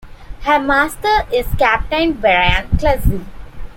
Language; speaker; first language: English; non-native, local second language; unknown